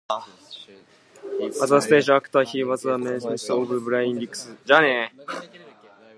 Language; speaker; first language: English; non-native, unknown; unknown